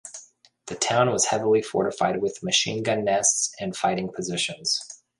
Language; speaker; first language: English; native; English